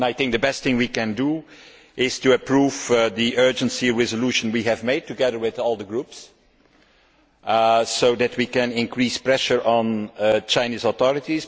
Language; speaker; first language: English; non-native, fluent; Dutch